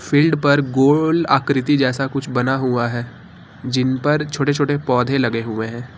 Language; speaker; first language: Hindi; native; Hindi